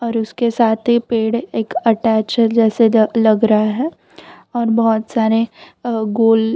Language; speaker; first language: Hindi; non-native, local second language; Gujarati